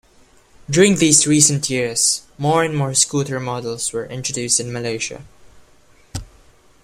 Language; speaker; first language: English; non-native, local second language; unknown